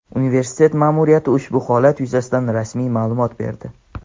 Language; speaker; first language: Uzbek; non-native, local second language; Tajik